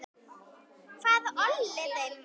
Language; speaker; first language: Icelandic; native; Icelandic